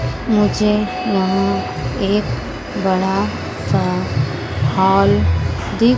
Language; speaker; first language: Hindi; native; Hindi